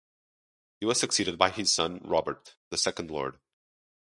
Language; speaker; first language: English; non-native, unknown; Portuguese